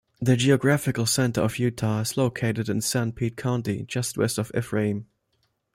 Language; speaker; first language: English; non-native, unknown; German